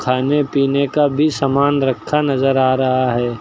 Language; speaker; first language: Hindi; native; Hindi